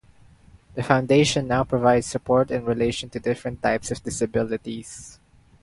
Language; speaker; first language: English; non-native, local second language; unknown